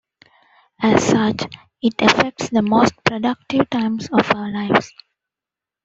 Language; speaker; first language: English; non-native, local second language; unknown